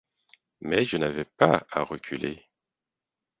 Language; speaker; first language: French; non-native, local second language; Haitian Creole